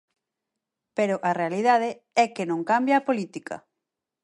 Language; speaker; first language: Galician; native; Galician